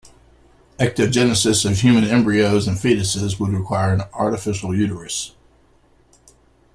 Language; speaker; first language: English; native; English